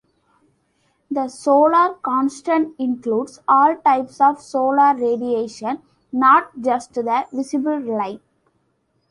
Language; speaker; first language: English; non-native, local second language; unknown